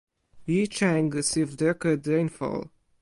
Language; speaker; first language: English; non-native, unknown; Polish